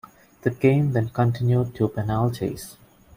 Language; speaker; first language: English; non-native, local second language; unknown